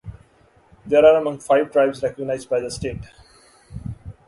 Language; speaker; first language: English; non-native, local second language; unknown